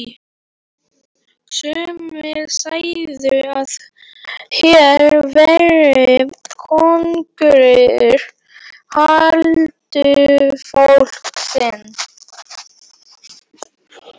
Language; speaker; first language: Icelandic; non-native, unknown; Polish